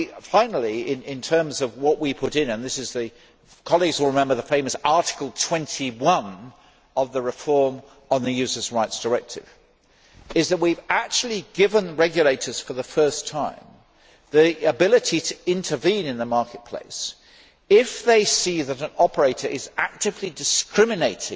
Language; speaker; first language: English; native; English